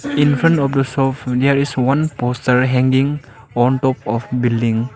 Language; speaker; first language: English; non-native, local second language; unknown